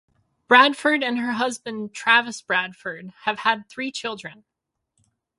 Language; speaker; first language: English; native; English